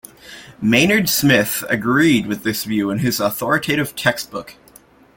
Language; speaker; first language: English; native; English